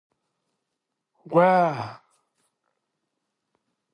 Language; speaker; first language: English; native; English